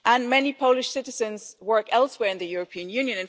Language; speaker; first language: English; non-native, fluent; German